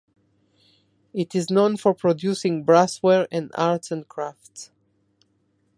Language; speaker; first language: English; non-native, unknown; Spanish